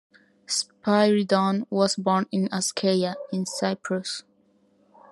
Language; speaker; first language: English; non-native, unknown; Spanish